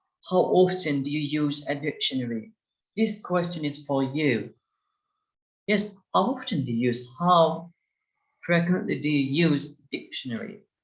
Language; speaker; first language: English; non-native, fluent; Turkish